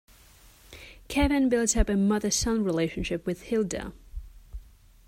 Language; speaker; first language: English; non-native, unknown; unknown